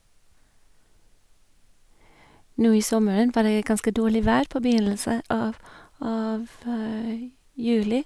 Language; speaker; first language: Norwegian; non-native, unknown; English